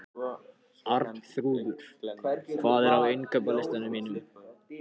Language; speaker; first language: Icelandic; non-native, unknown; Japanese